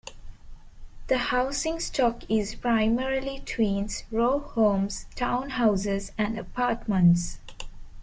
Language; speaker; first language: English; non-native, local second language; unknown